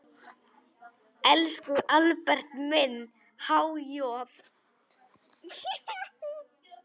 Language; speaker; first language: Icelandic; non-native, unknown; Polish